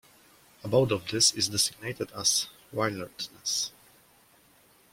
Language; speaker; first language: English; non-native, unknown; Polish